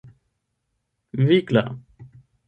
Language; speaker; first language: Esperanto; non-native, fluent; German